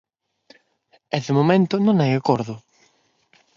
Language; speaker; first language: Galician; non-native, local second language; Spanish